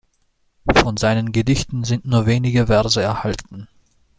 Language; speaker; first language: German; native; German